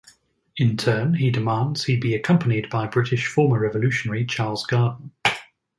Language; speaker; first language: English; native; English